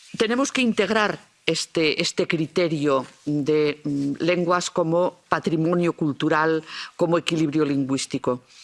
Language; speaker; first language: Spanish; non-native, local second language; Catalan